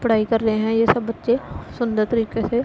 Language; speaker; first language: Hindi; non-native, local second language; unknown